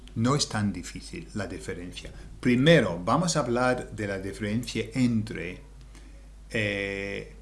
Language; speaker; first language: Spanish; native; Spanish